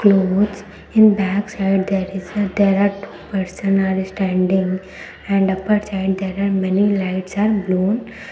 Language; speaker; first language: English; non-native, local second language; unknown